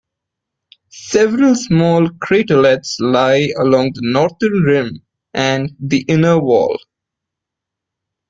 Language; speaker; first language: English; non-native, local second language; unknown